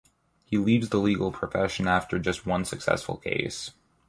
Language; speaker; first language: English; native; English